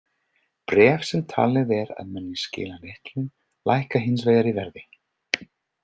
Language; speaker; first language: Icelandic; non-native, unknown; English